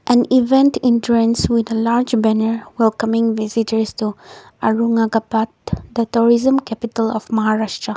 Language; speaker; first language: English; non-native, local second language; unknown